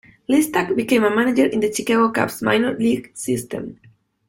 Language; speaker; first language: English; non-native, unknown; Spanish